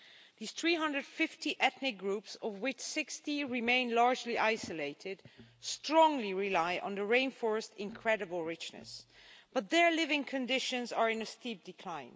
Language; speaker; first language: English; non-native, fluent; Dutch